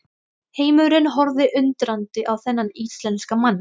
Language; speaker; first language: Icelandic; non-native, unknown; Thai